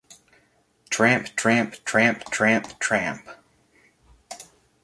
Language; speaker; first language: English; native; English